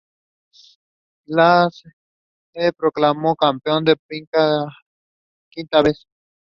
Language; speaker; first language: English; non-native, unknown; Spanish